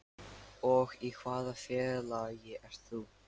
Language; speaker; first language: Icelandic; non-native, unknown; Lithuanian